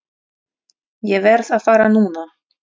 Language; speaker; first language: Icelandic; non-native, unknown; Russian